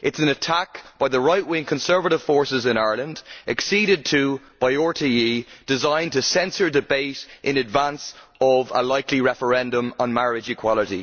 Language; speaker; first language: English; native; English